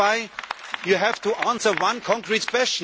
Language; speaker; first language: English; non-native, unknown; German